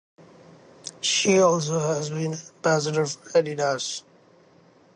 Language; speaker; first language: English; non-native, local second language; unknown